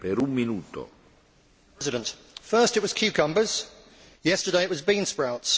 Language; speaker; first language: English; native; English